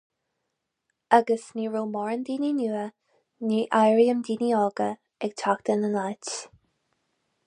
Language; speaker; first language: Irish; non-native, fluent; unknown